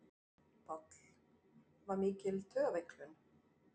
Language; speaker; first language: Icelandic; non-native, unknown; French